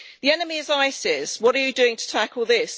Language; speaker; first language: English; native; English